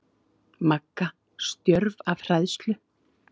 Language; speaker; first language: Icelandic; native; Icelandic